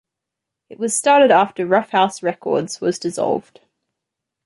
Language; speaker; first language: English; native; English